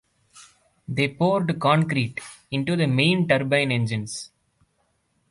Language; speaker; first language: English; non-native, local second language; Tamil